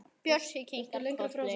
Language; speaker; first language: Icelandic; native; Icelandic